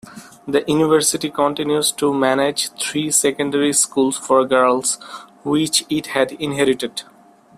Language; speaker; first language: English; non-native, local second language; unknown